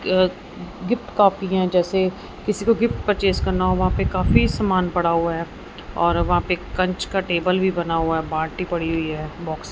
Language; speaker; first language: Hindi; non-native, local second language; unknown